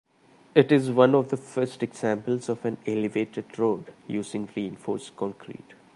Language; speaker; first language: English; non-native, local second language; Malayalam